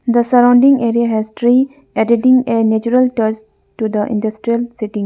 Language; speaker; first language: English; non-native, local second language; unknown